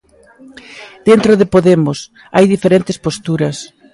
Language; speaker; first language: Galician; native; Galician